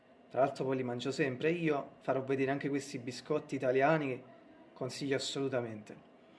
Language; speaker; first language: Italian; native; Italian